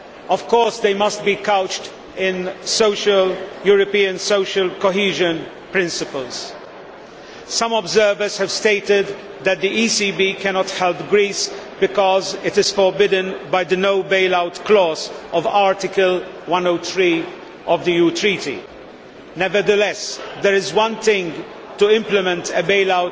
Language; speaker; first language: English; non-native, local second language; Maltese